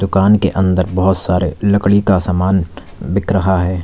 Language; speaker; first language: Hindi; native; Hindi